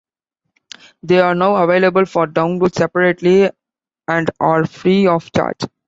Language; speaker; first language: English; non-native, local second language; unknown